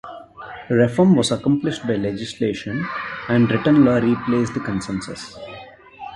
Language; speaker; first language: English; non-native, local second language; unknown